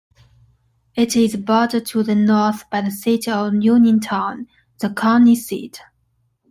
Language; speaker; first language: English; non-native, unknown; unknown